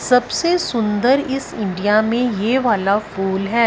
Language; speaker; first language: Hindi; non-native, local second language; Punjabi